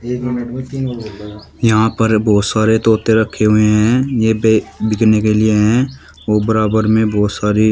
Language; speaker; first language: Hindi; native; Hindi